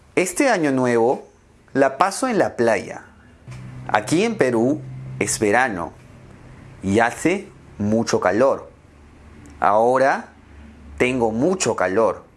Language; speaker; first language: Spanish; native; Spanish